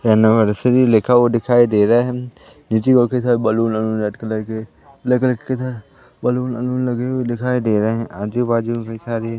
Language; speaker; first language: Hindi; native; Hindi